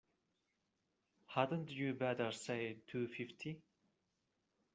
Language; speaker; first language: English; non-native, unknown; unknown